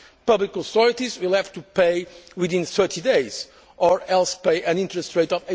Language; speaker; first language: English; non-native, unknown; Portuguese